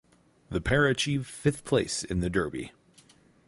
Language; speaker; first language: English; native; English